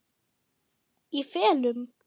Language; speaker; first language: Icelandic; non-native, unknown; German